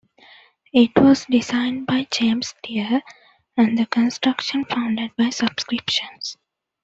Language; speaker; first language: English; non-native, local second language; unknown